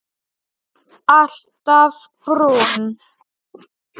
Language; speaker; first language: Icelandic; non-native, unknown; Polish